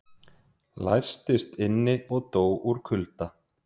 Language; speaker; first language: Icelandic; native; Icelandic